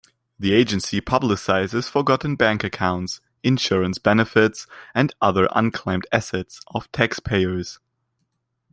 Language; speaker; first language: English; non-native, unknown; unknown